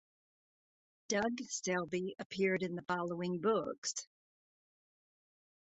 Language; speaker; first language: English; native; English